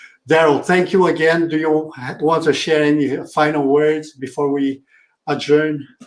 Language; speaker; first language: English; non-native, fluent; Portuguese